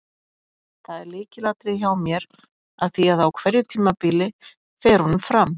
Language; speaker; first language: Icelandic; native; Icelandic